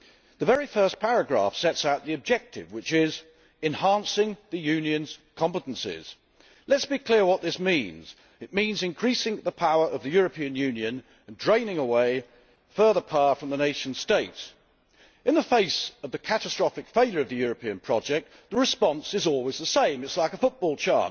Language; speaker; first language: English; native; English